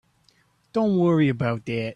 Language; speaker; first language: English; native; English